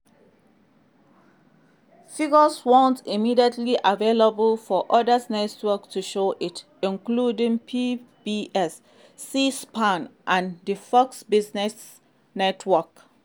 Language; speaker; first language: English; non-native, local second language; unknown